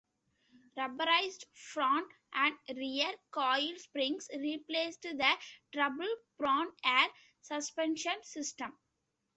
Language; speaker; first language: English; non-native, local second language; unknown